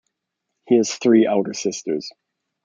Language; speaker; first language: English; native; English